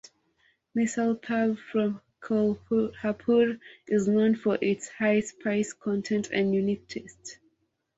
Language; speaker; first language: English; non-native, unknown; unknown